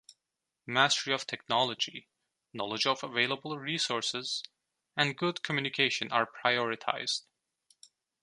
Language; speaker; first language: English; non-native, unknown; Turkish